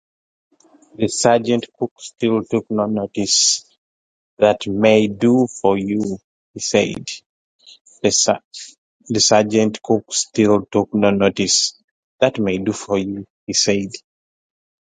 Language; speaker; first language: English; non-native, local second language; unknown